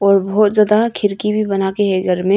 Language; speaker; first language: Hindi; early bilingual, other home language; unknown